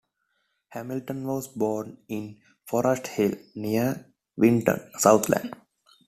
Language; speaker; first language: English; non-native, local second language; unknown